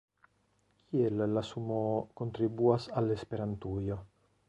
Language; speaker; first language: Esperanto; non-native, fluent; Italian